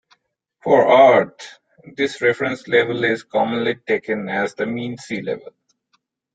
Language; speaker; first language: English; non-native, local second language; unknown